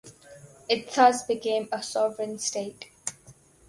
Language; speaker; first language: English; non-native, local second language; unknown